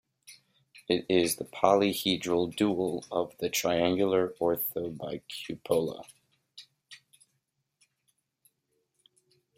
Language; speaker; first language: English; native; English